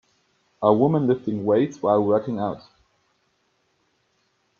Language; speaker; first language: English; native; English